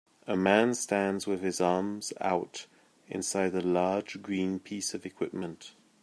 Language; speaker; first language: English; native; English